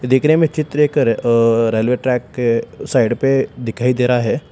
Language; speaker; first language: Hindi; non-native, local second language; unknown